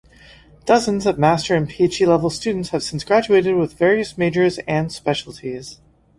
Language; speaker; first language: English; native; English